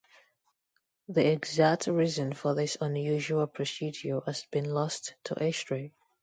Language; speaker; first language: English; non-native, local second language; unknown